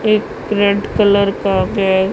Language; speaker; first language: Hindi; non-native, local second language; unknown